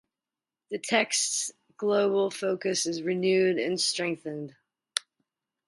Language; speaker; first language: English; native; English